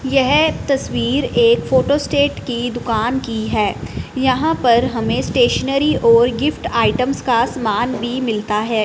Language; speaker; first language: Hindi; non-native, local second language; Punjabi